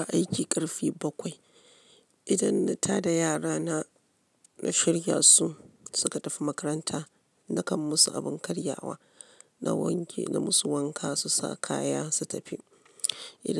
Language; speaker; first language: Hausa; non-native, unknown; Yoruba